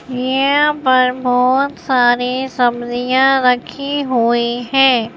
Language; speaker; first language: Hindi; native; Hindi